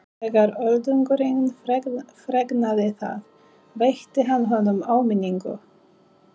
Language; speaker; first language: Icelandic; non-native, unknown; Polish